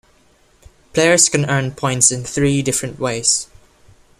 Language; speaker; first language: English; non-native, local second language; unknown